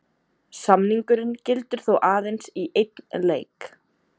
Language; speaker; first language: Icelandic; native; Icelandic